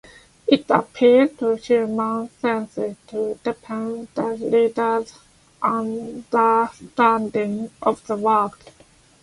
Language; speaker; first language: English; non-native, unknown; Japanese